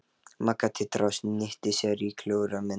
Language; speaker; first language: Icelandic; non-native, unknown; Lithuanian